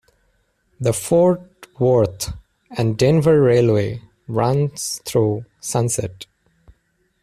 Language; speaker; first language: English; native; English